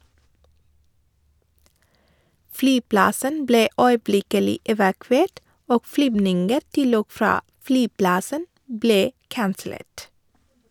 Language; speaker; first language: Norwegian; non-native, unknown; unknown